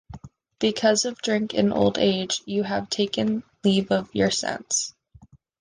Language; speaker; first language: English; native; English